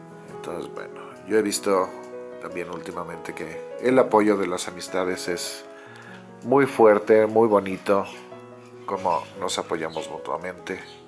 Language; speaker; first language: Spanish; native; Spanish